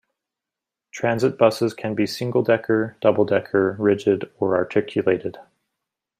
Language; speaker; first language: English; native; English